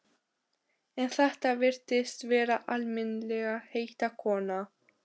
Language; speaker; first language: Icelandic; non-native, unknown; Albanian